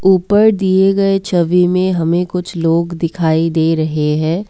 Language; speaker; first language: Hindi; non-native, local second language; Assamese